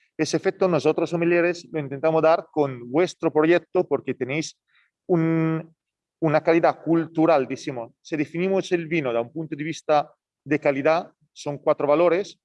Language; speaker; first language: Spanish; non-native, fluent; Italian